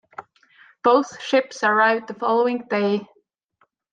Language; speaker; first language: English; non-native, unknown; Estonian